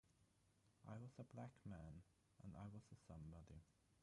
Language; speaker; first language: English; non-native, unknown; German